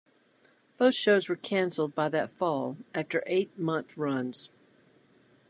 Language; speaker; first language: English; native; English